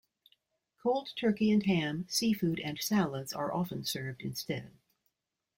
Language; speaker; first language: English; native; English